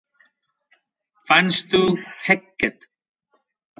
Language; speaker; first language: Icelandic; non-native, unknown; Spanish